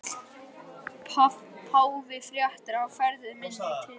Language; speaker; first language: Icelandic; native; Icelandic